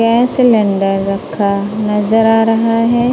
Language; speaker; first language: Hindi; non-native, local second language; Punjabi